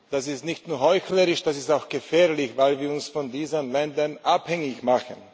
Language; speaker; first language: German; non-native, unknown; Slovak